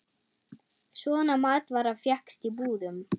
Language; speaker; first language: Icelandic; non-native, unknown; German